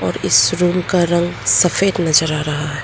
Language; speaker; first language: Hindi; non-native, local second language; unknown